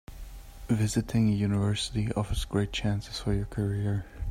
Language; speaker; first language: English; non-native, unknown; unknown